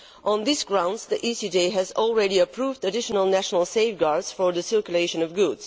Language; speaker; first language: English; non-native, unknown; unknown